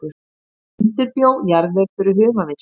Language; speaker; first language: Icelandic; native; Icelandic